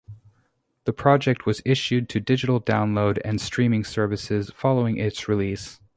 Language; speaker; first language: English; native; English